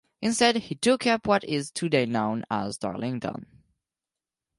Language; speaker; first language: English; non-native, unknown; French